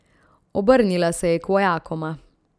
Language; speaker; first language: Slovenian; native; Slovenian